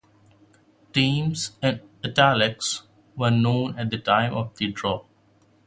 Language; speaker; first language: English; non-native, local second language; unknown